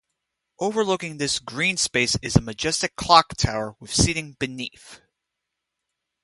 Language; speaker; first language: English; native; English